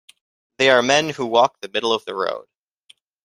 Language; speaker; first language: English; native; English